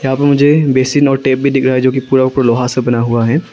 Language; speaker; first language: Hindi; early bilingual, other home language; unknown